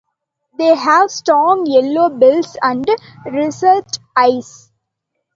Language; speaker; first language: English; non-native, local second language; Tamil